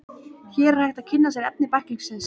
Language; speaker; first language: Icelandic; native; Icelandic